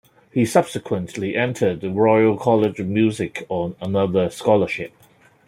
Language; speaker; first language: English; non-native, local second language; Cantonese